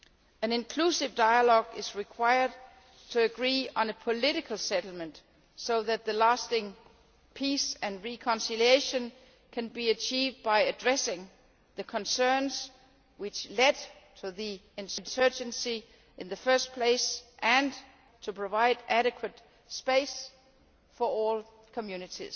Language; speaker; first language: English; non-native, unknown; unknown